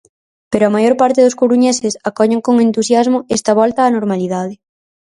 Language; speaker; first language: Galician; native; Galician